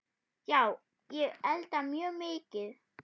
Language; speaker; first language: Icelandic; non-native, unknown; German